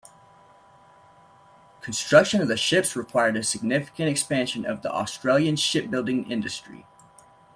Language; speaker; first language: English; native; English